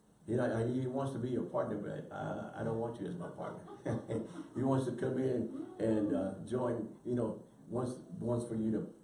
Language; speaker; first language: English; early bilingual, other home language; Spanish